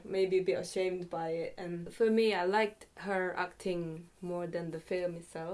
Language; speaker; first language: English; non-native, fluent; Korean